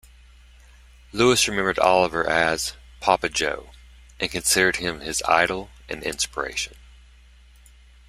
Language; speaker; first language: English; native; English